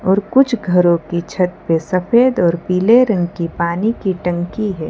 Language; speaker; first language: Hindi; non-native, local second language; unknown